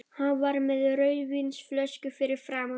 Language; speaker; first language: Icelandic; non-native, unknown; Polish